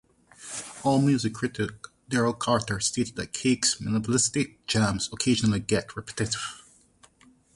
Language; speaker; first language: English; native; English